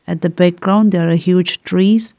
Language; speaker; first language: English; non-native, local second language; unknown